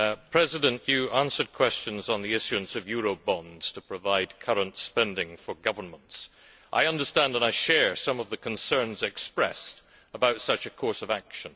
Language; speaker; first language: English; native; English